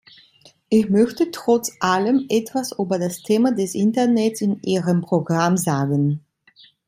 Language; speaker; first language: German; non-native, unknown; Italian